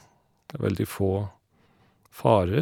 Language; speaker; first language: Norwegian; non-native, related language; Faroese